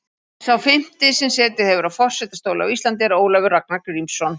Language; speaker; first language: Icelandic; native; Icelandic